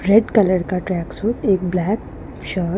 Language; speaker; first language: Hindi; non-native, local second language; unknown